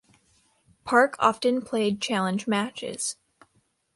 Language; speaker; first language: English; native; English